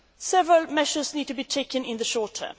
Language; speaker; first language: English; non-native, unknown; Swedish